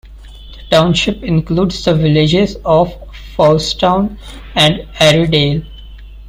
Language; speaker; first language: English; non-native, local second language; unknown